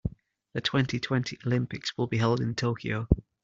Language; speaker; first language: English; native; English